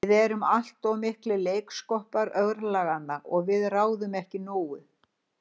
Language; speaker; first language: Icelandic; native; Icelandic